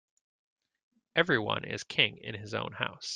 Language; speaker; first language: English; native; English